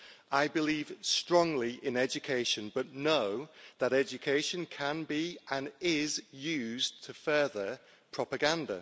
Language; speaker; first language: English; native; English